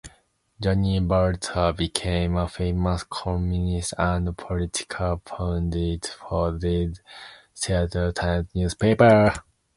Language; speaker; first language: English; non-native, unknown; Japanese